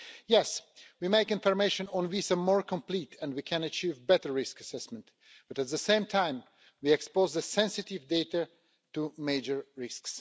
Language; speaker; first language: English; non-native, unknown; Russian